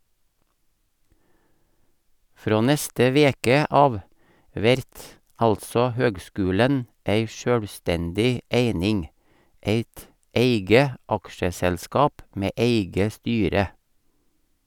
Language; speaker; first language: Norwegian; native; Norwegian